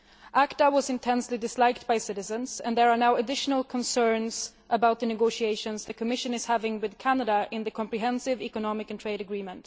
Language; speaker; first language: English; non-native, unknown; Swedish